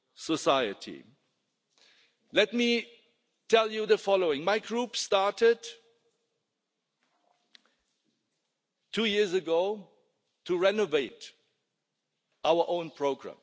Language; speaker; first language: English; non-native, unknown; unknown